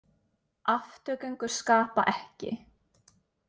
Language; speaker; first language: Icelandic; non-native, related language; Norwegian